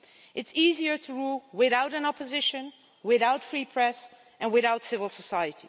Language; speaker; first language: English; non-native, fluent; Dutch